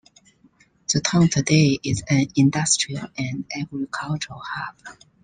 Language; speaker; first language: English; non-native, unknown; Chinese